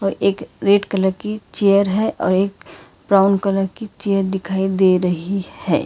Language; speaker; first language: Hindi; non-native, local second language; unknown